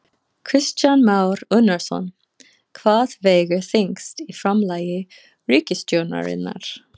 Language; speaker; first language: Icelandic; non-native, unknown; English